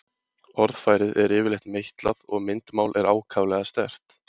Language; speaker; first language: Icelandic; native; Icelandic